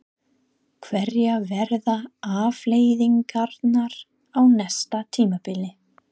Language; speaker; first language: Icelandic; non-native, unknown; English